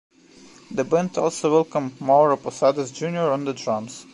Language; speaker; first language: English; non-native, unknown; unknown